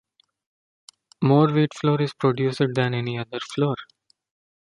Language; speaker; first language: English; non-native, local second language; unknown